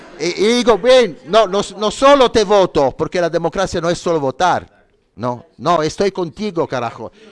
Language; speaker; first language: Spanish; non-native, fluent; Italian